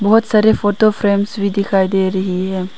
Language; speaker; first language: Hindi; early bilingual, other home language; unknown